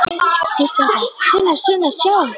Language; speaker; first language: Icelandic; native; Icelandic